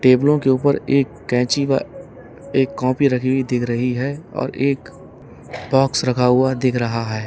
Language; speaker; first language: Hindi; native; Hindi